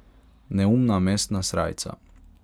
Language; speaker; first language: Slovenian; non-native, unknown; Hungarian